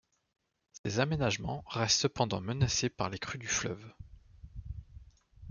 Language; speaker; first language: French; native; French